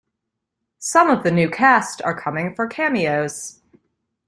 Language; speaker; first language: English; native; English